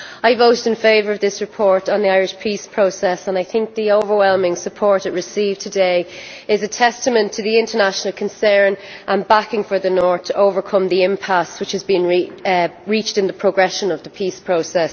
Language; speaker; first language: English; native; English